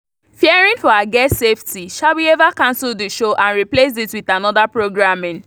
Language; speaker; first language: English; non-native, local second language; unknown